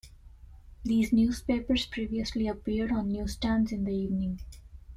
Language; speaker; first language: English; non-native, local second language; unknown